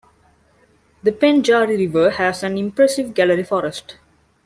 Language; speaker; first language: English; non-native, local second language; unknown